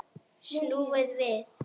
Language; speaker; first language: Icelandic; non-native, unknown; Arabic